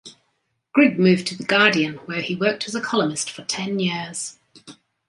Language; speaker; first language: English; native; English